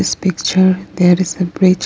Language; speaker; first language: English; non-native, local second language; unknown